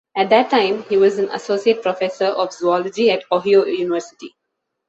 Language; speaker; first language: English; non-native, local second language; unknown